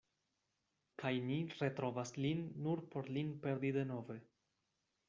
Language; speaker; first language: Esperanto; non-native, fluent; Spanish